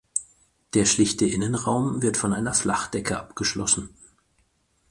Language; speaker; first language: German; native; German